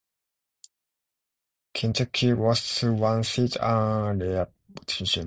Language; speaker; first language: English; non-native, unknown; Japanese